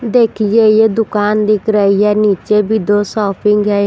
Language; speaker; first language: Hindi; non-native, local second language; Punjabi